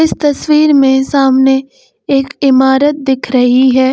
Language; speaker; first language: Hindi; native; Hindi